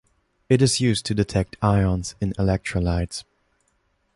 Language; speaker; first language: English; non-native, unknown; German